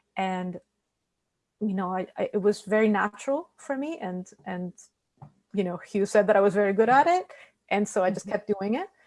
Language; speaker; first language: English; non-native, fluent; Spanish